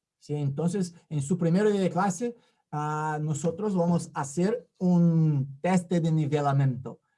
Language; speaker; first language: Spanish; non-native, related language; Portuguese